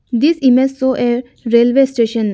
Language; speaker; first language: English; non-native, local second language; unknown